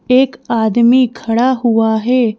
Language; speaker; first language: Hindi; native; Hindi